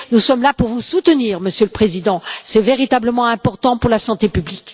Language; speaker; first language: French; native; French